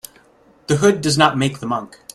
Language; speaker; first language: English; native; English